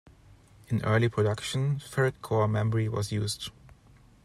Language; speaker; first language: English; non-native, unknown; German